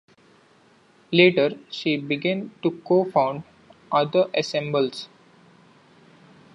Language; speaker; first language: English; non-native, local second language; Marathi